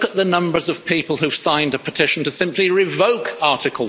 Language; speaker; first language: English; native; English